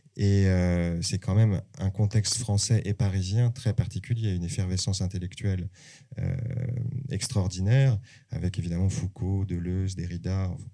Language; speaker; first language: French; native; French